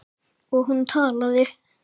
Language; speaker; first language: Icelandic; native; Icelandic